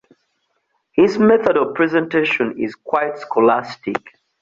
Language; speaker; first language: English; non-native, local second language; Ganda